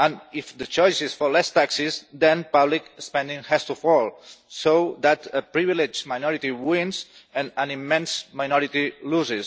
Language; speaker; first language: English; non-native, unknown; Catalan